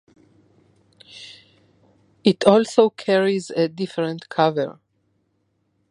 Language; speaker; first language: English; non-native, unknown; Spanish